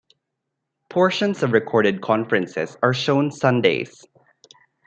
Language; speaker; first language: English; non-native, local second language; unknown